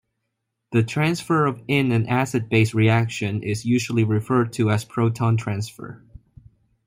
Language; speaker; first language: English; non-native, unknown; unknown